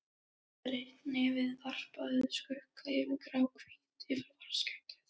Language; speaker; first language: Icelandic; non-native, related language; Danish